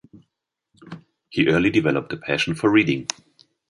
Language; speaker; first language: English; non-native, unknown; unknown